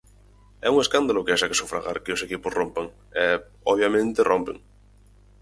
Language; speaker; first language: Galician; native; Galician